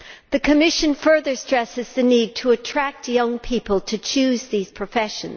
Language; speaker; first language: English; native; English